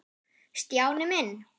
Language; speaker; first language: Icelandic; non-native, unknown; German